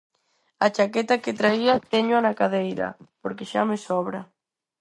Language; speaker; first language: Galician; non-native, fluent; Spanish